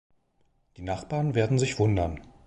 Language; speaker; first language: German; native; German